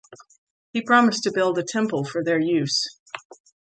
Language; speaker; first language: English; native; English